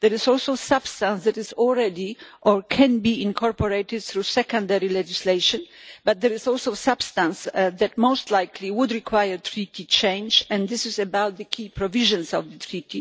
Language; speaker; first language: English; non-native, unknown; Polish